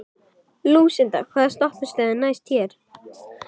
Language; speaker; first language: Icelandic; native; Icelandic